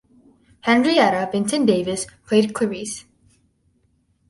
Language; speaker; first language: English; native; English